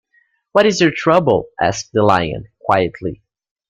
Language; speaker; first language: English; native; English